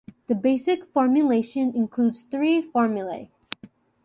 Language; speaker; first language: English; native; English